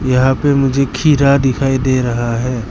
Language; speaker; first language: Hindi; early bilingual, other home language; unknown